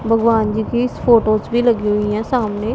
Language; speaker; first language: Hindi; non-native, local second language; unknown